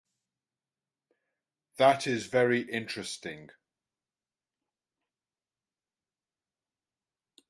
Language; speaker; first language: English; native; English